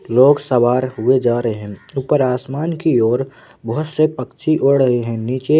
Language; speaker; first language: Hindi; native; Hindi